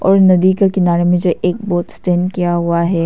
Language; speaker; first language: Hindi; non-native, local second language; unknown